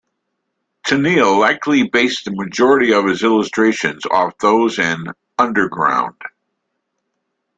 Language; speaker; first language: English; native; English